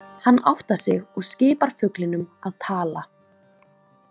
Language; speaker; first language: Icelandic; native; Icelandic